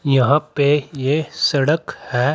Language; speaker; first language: Hindi; native; Hindi